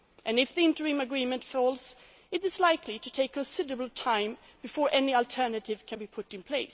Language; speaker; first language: English; non-native, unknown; Swedish